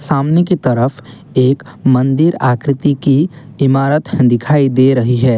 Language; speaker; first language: Hindi; non-native, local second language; Assamese